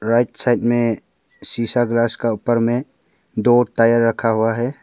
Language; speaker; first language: Hindi; non-native, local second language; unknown